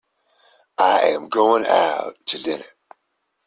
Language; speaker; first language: English; native; English